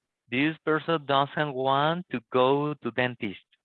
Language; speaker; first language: English; non-native, learner; Spanish